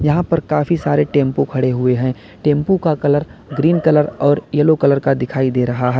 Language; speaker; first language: Hindi; native; Hindi